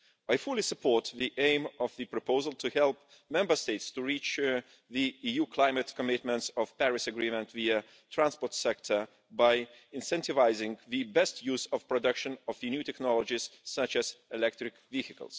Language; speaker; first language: English; non-native, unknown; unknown